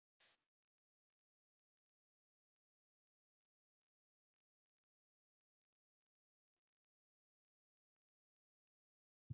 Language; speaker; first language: Icelandic; non-native, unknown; English